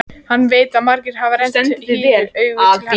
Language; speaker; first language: Icelandic; native; Icelandic